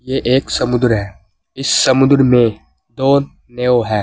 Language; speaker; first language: Hindi; native; Hindi